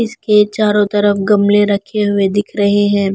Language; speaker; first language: Hindi; non-native, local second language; Punjabi